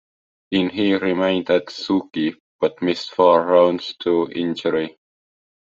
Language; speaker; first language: English; non-native, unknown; Estonian